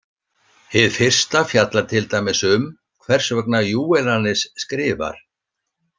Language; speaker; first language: Icelandic; native; Icelandic